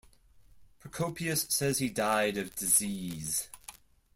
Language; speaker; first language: English; non-native, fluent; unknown